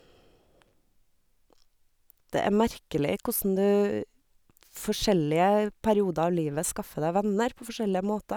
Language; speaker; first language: Norwegian; native; Norwegian